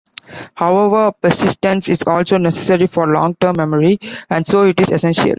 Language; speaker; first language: English; non-native, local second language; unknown